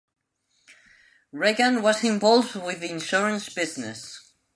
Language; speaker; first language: English; non-native, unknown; Spanish